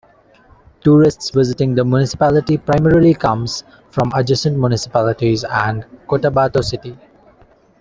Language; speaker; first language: English; non-native, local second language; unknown